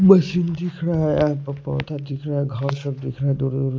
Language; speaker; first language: Hindi; non-native, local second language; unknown